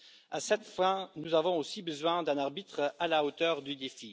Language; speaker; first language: French; non-native, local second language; Luxembourgish